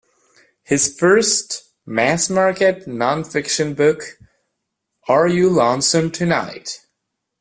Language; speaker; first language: English; non-native, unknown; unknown